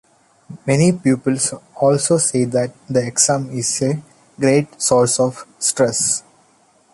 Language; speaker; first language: English; non-native, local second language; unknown